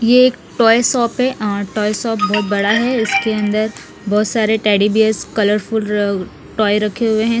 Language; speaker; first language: Hindi; non-native, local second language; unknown